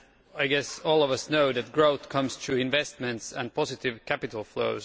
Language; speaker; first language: English; non-native, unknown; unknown